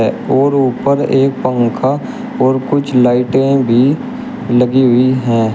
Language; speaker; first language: Hindi; native; Hindi